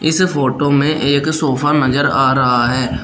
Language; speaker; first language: Hindi; native; Hindi